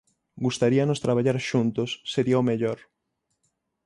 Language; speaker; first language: Galician; native; Galician